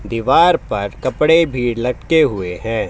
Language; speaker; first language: Hindi; native; Hindi